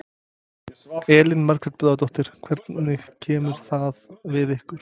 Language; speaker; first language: Icelandic; non-native, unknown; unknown